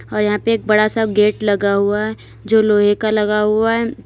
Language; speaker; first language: Hindi; native; Hindi